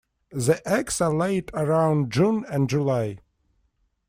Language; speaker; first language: English; non-native, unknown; Russian